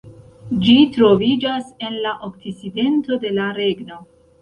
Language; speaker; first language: Esperanto; non-native, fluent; Central Kurdish